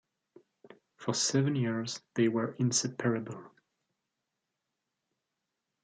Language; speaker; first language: English; non-native, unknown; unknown